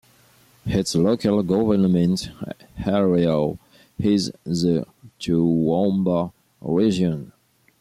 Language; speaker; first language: English; non-native, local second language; French